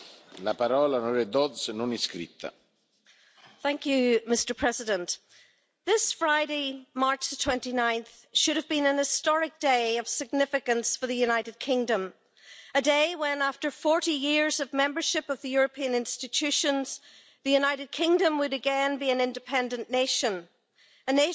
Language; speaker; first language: English; native; English